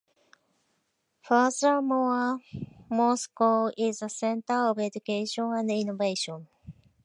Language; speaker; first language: English; non-native, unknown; Japanese